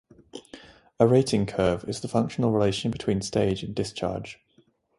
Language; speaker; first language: English; native; English